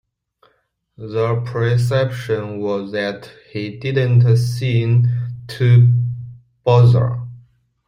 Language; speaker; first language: English; non-native, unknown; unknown